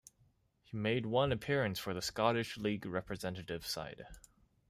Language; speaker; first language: English; non-native, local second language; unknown